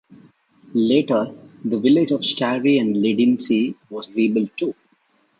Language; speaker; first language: English; non-native, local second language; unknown